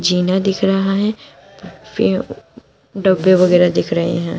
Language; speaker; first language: Hindi; native; Hindi